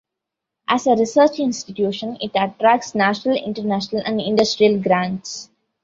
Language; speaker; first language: English; non-native, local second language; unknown